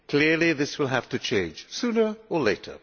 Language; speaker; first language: English; non-native, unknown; Hungarian